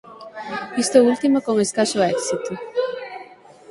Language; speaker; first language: Galician; native; Galician